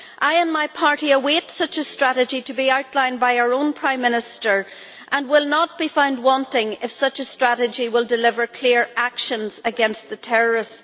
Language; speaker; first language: English; native; English